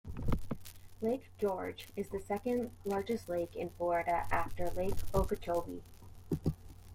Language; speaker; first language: English; native; English